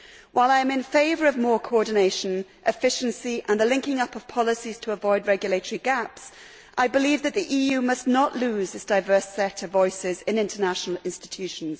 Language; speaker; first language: English; native; English